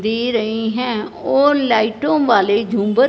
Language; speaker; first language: Hindi; non-native, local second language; Punjabi